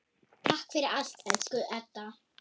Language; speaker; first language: Icelandic; non-native, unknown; German